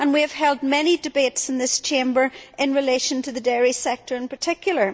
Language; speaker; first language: English; native; English